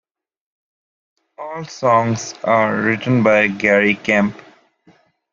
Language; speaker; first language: English; native; English